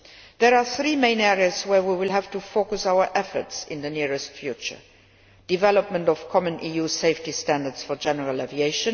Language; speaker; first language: English; non-native, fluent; Luxembourgish